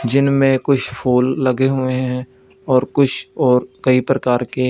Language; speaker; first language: Hindi; non-native, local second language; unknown